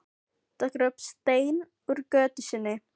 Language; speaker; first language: Icelandic; non-native, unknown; Filipino